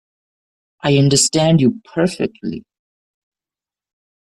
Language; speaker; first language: English; non-native, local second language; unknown